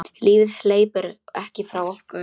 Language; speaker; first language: Icelandic; non-native, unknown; Polish